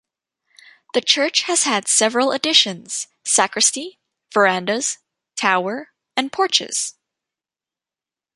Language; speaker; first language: English; native; English